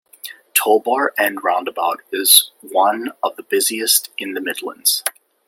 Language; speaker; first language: English; native; English